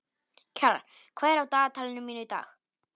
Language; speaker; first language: Icelandic; non-native, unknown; Polish